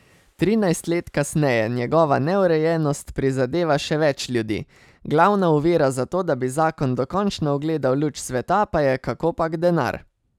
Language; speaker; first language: Slovenian; native; Slovenian